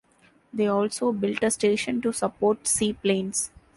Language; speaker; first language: English; non-native, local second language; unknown